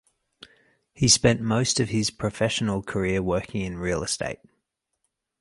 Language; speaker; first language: English; native; English